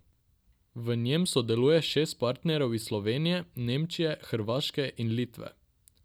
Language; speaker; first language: Slovenian; non-native, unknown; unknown